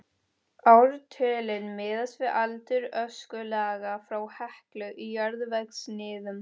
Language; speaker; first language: Icelandic; non-native, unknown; Spanish